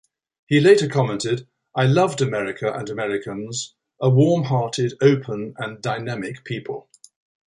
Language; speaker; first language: English; native; English